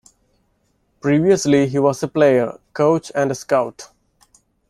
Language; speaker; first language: English; non-native, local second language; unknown